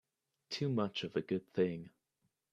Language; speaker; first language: English; native; English